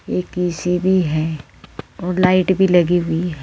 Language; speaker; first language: Hindi; native; Hindi